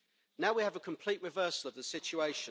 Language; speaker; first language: English; native; English